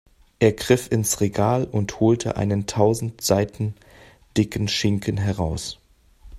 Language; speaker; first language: German; native; German